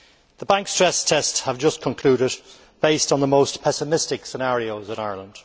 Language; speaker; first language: English; native; English